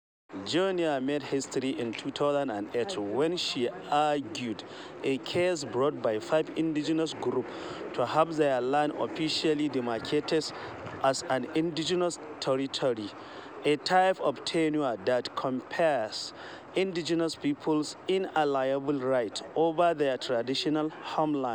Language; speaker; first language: English; non-native, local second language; Hausa